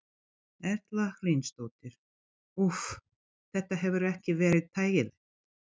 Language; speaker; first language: Icelandic; non-native, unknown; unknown